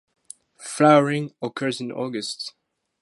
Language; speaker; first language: English; non-native, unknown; French